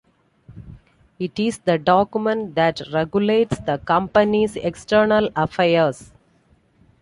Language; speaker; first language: English; non-native, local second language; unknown